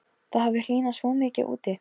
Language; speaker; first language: Icelandic; non-native, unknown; Polish